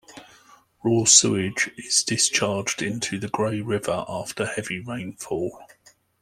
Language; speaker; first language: English; native; English